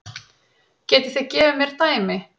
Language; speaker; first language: Icelandic; native; Icelandic